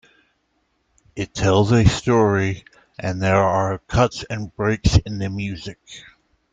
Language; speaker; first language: English; native; English